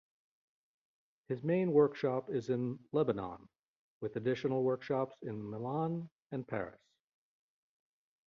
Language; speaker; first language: English; native; English